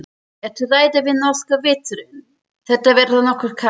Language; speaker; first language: Icelandic; non-native, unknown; German